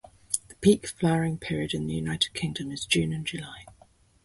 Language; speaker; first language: English; native; English